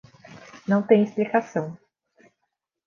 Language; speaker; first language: Portuguese; native; Portuguese